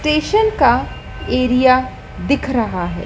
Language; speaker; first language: Hindi; native; Hindi